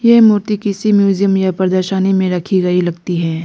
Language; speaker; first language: Hindi; non-native, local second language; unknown